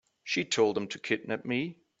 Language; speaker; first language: English; non-native, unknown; German